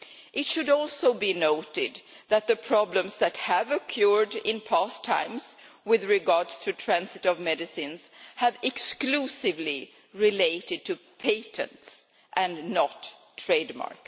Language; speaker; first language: English; non-native, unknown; Swedish